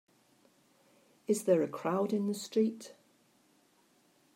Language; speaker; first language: English; native; English